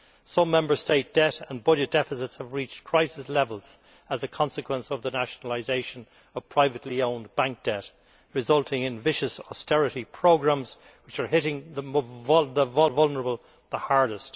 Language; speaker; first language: English; native; English